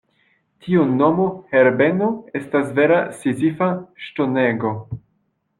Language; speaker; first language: Esperanto; non-native, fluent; French